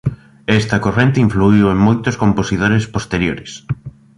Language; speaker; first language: Galician; native; Galician